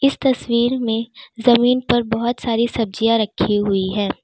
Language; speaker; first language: Hindi; native; Hindi